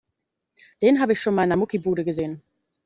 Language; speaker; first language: German; native; German